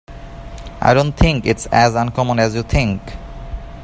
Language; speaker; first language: English; non-native, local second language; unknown